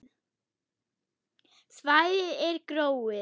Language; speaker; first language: Icelandic; non-native, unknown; German